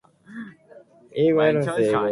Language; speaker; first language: English; native; English